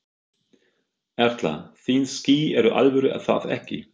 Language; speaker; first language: Icelandic; non-native, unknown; German